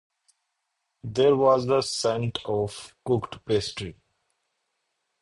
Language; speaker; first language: English; non-native, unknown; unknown